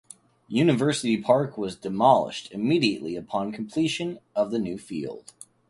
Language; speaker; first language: English; native; English